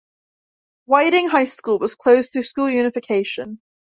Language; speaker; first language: English; native; English